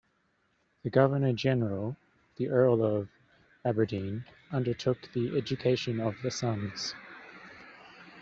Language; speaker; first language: English; native; English